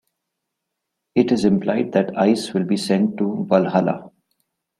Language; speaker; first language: English; non-native, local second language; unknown